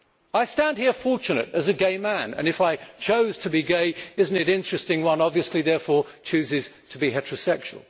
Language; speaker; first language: English; native; English